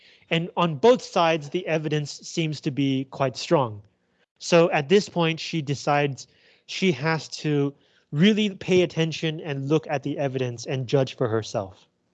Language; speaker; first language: English; non-native, fluent; Chinese